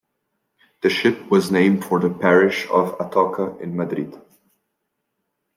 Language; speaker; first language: English; non-native, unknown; French